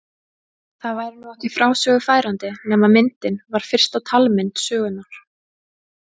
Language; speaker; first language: Icelandic; native; Icelandic